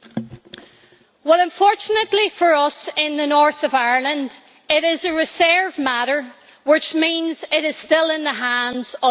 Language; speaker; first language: English; native; English